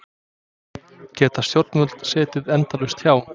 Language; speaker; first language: Icelandic; non-native, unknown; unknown